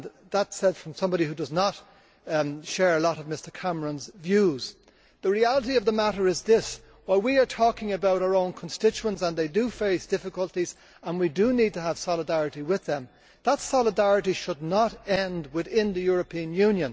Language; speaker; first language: English; native; English